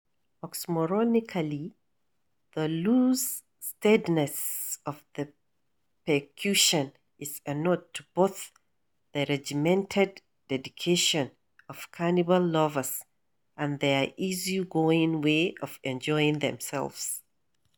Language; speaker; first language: English; non-native, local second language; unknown